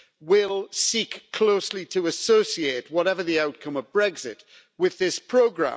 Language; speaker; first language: English; native; English